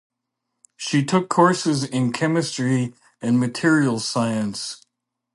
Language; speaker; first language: English; native; English